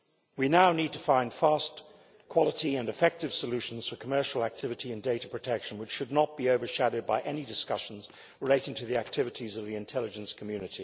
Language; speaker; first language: English; native; English